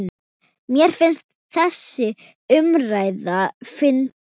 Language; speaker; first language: Icelandic; non-native, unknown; Thai